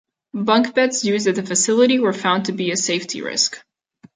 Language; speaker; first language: English; non-native, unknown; Catalan